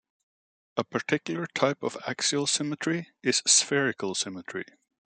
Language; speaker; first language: English; native; English